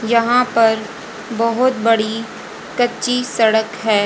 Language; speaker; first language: Hindi; native; Hindi